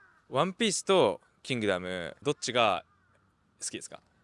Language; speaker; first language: Japanese; native; Japanese